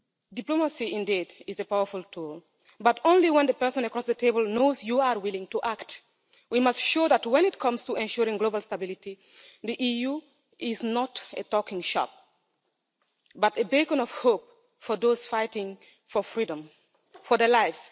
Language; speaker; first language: English; non-native, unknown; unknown